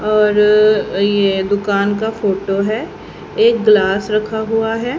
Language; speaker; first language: Hindi; native; Hindi